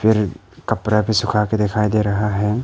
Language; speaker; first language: Hindi; non-native, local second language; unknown